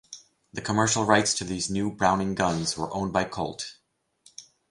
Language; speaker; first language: English; native; English